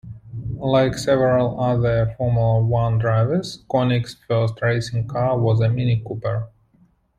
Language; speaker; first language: English; non-native, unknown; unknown